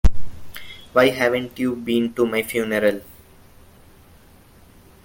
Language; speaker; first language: English; non-native, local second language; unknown